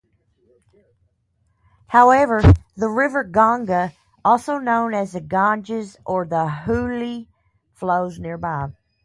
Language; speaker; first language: English; native; English